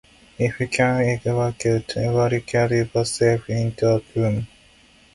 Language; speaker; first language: English; non-native, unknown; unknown